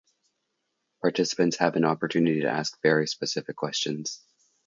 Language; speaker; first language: English; native; English